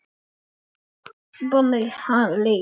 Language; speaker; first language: Icelandic; native; Icelandic